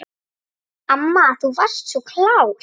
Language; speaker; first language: Icelandic; native; Icelandic